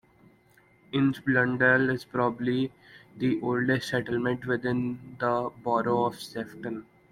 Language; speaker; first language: English; non-native, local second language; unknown